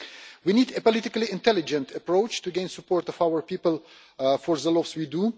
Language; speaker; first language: English; non-native, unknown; Russian